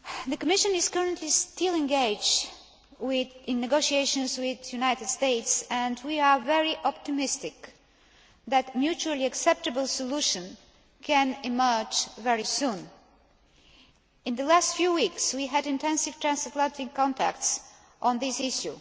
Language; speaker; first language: English; non-native, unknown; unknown